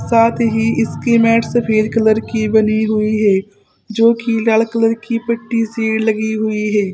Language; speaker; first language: Hindi; native; Hindi